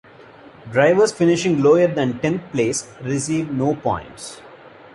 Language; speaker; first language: English; non-native, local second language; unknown